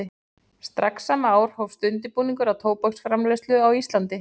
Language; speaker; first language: Icelandic; native; Icelandic